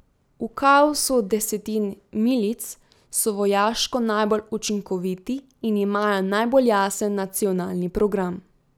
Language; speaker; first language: Slovenian; native; Slovenian